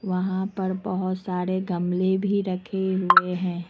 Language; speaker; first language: Hindi; native; Hindi